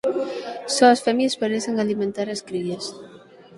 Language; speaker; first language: Galician; native; Galician